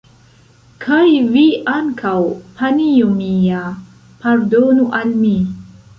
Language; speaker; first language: Esperanto; non-native, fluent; Central Kurdish